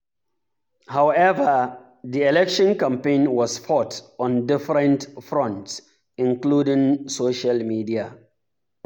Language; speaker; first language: English; non-native, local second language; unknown